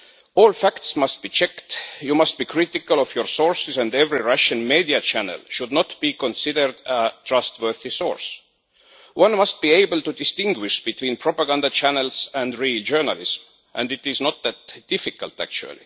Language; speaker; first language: English; non-native, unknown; Estonian